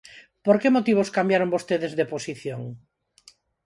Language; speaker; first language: Galician; non-native, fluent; Spanish